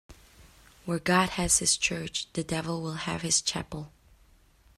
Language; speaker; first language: English; native; English